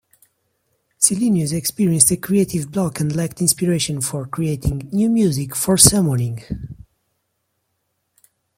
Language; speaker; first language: English; non-native, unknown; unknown